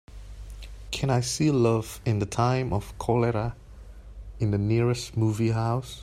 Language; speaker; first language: English; non-native, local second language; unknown